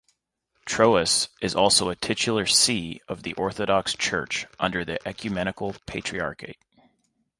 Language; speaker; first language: English; native; English